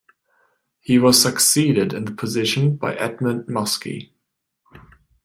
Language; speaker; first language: English; non-native, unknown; German